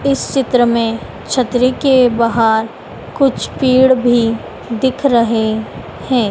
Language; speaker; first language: Hindi; native; Hindi